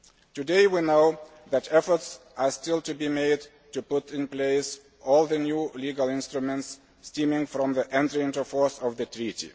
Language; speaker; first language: English; non-native, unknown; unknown